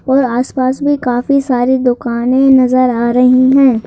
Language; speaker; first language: Hindi; native; Hindi